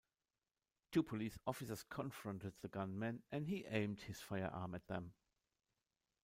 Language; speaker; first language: English; non-native, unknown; German